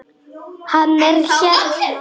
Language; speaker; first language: Icelandic; non-native, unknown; Polish